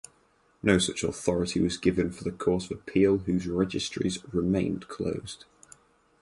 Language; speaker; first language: English; native; English